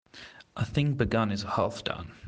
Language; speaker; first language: English; non-native, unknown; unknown